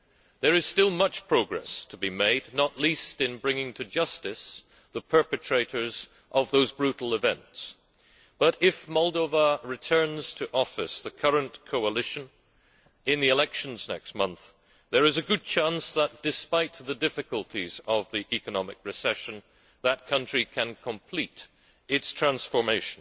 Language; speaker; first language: English; native; English